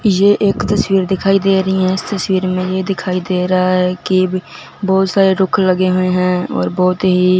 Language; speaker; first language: Hindi; non-native, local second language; Punjabi